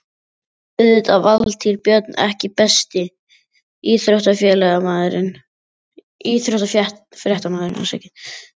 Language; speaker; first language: Icelandic; native; Icelandic